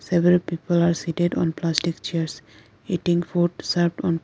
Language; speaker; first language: English; non-native, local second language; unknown